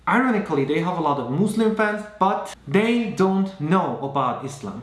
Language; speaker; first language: English; non-native, fluent; Korean